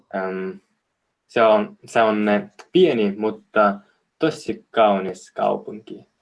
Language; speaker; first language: Finnish; non-native, learner; Russian